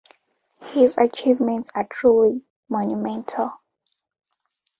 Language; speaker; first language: English; non-native, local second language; Ganda